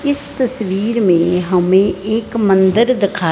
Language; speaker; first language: Hindi; non-native, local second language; Punjabi